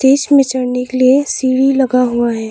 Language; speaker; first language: Hindi; non-native, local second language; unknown